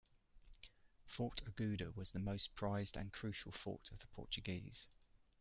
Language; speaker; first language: English; native; English